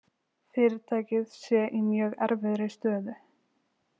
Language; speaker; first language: Icelandic; native; Icelandic